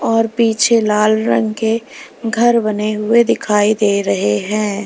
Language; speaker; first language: Hindi; native; Hindi